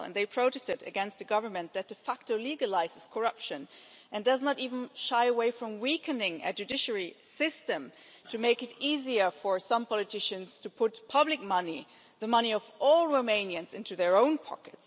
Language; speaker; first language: English; non-native, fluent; German